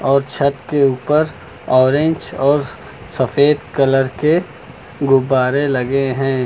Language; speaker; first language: Hindi; native; Hindi